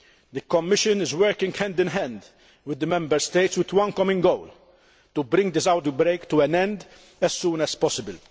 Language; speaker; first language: English; non-native, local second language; Maltese